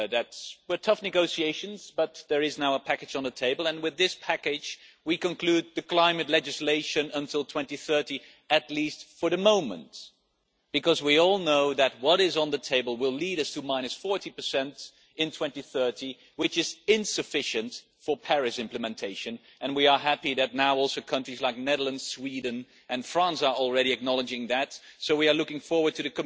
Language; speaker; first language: English; non-native, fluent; Dutch